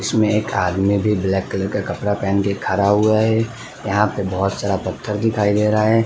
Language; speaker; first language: Hindi; non-native, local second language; Gujarati